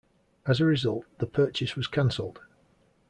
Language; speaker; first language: English; native; English